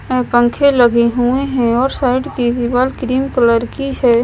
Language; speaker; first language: Hindi; non-native, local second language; Punjabi